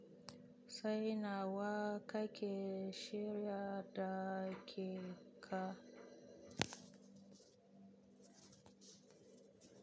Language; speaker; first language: Hausa; native; Hausa